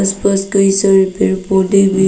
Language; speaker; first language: Hindi; non-native, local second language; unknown